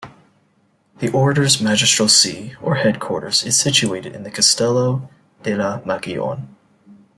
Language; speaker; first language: English; native; English